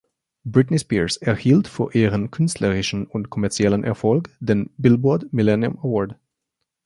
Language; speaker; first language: German; non-native, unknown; Slovenian